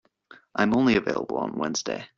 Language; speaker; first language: English; native; English